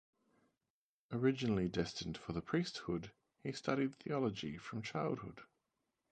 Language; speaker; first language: English; native; English